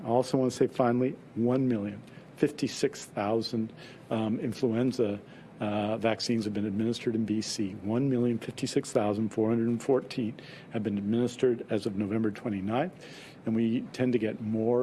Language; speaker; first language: English; native; English